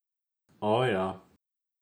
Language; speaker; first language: Slovenian; non-native, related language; Croatian